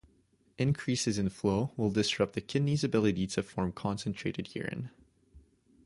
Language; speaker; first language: English; native; English